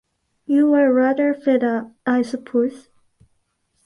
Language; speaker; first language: English; non-native, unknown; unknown